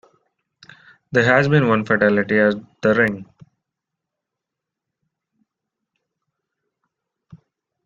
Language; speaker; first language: English; non-native, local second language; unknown